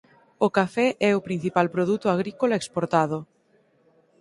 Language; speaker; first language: Galician; native; Galician